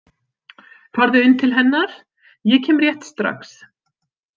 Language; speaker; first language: Icelandic; native; Icelandic